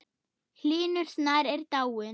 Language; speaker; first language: Icelandic; non-native, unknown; German